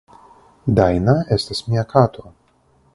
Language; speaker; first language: Esperanto; non-native, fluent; Russian